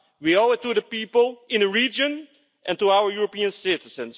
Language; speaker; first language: English; non-native, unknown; Dutch